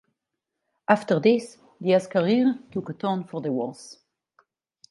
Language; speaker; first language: English; non-native, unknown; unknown